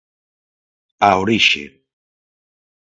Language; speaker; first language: Galician; non-native, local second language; Spanish